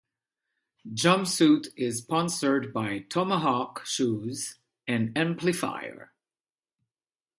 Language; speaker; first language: English; non-native, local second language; French